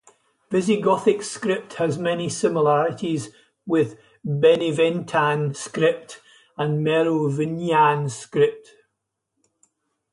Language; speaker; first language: English; native; English